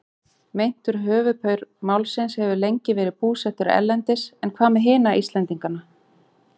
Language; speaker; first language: Icelandic; native; Icelandic